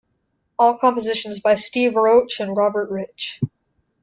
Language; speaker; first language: English; native; English